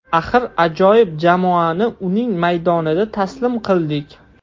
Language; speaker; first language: Uzbek; non-native, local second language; Russian